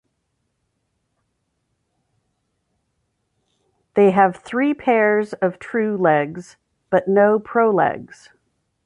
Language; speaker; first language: English; native; English